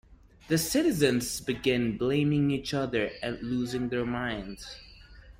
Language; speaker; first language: English; non-native, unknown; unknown